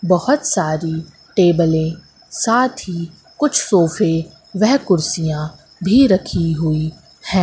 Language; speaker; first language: Hindi; native; Hindi